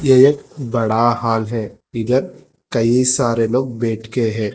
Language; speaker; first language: Hindi; non-native, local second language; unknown